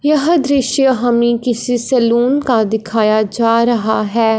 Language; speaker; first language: Hindi; non-native, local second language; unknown